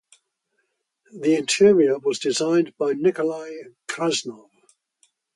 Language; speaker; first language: English; native; English